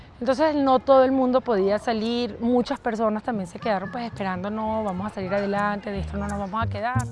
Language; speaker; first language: Spanish; native; Spanish